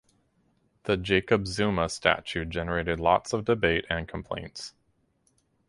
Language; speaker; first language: English; native; English